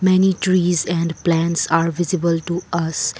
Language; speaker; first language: English; non-native, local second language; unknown